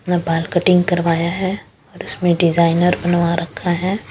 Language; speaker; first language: Hindi; non-native, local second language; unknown